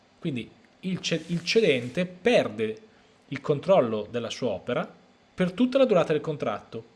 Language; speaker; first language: Italian; native; Italian